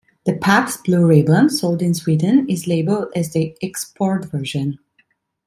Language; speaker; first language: English; non-native, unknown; Italian